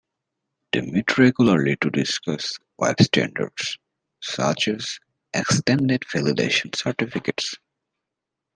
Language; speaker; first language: English; native; English